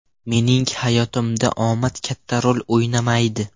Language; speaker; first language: Uzbek; non-native, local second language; Russian